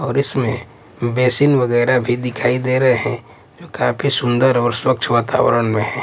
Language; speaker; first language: Hindi; non-native, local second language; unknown